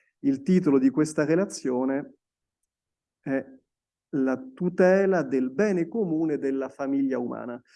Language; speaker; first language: Italian; non-native, fluent; French